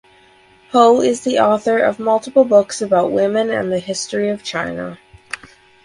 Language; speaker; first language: English; native; English